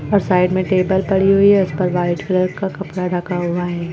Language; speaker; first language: Hindi; native; Hindi